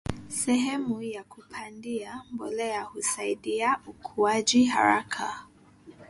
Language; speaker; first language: English; native; English